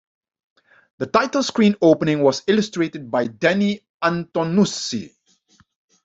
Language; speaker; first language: English; non-native, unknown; Dutch